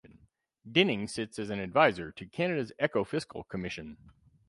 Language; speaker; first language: English; native; English